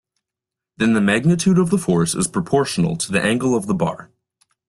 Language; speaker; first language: English; native; English